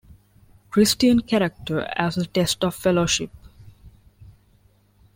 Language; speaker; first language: English; non-native, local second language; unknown